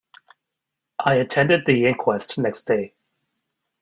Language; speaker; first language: English; native; English